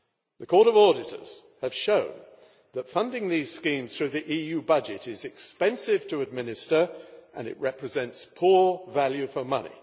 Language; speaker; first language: English; native; English